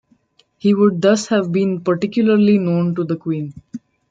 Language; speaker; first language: English; non-native, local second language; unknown